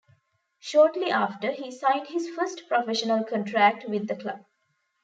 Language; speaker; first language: English; non-native, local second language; Tamil